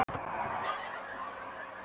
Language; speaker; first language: Icelandic; non-native, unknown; Polish